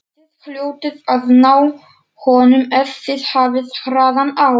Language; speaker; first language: Icelandic; non-native, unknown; Polish